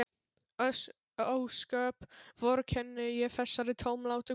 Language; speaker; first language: Icelandic; non-native, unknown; Polish